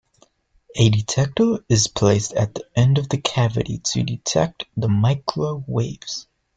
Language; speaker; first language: English; native; English